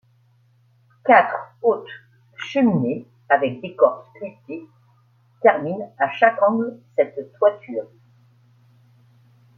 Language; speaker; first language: French; native; French